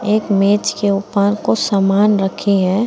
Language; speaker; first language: Hindi; native; Hindi